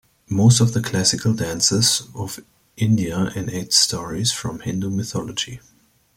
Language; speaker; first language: English; native; English